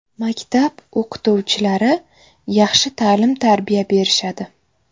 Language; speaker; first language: Uzbek; native; Uzbek